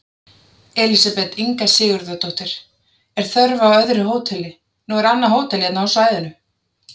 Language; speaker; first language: Icelandic; native; Icelandic